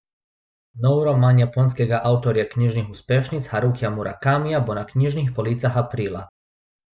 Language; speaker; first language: Slovenian; non-native, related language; Bosnian